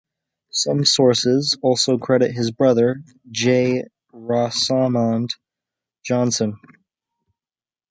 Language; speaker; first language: English; native; English